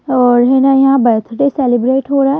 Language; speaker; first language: Hindi; native; Hindi